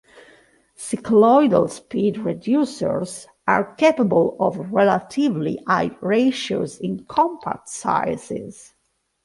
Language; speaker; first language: English; non-native, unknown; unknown